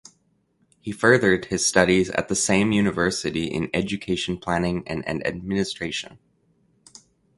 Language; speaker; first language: English; native; English